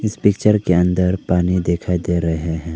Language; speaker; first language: Hindi; early bilingual, other home language; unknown